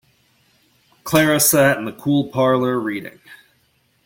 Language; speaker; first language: English; native; English